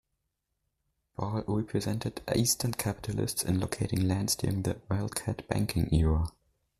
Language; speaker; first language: English; non-native, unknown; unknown